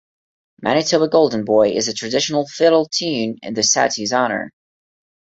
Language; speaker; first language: English; non-native, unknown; Portuguese